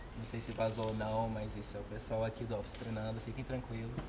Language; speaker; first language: Portuguese; native; Portuguese